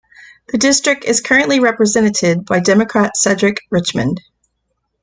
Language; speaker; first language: English; native; English